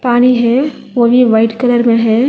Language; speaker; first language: Hindi; non-native, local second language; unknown